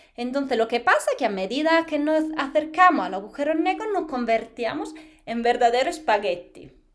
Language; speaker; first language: Spanish; non-native, fluent; Italian